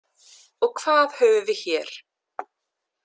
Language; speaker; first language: Icelandic; non-native, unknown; English